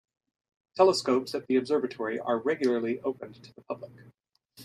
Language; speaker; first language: English; native; English